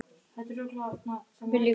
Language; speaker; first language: Icelandic; native; Icelandic